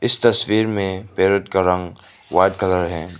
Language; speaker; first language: Hindi; non-native, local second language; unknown